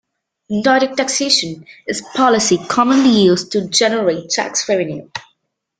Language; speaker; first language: English; native; English